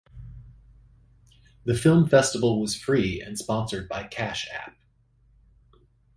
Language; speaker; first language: English; native; English